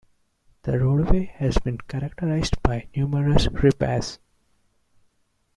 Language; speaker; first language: English; non-native, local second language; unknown